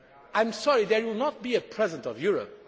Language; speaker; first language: English; non-native, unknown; Portuguese